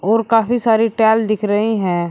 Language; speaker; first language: Hindi; native; Hindi